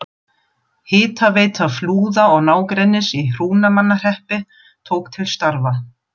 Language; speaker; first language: Icelandic; non-native, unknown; German